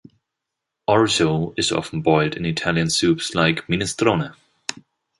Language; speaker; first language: English; non-native, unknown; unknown